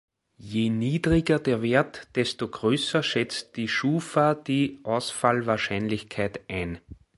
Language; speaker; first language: German; native; German